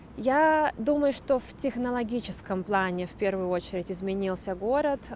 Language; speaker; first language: Russian; native; Russian